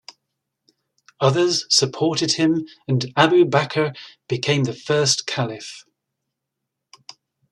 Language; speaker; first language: English; native; English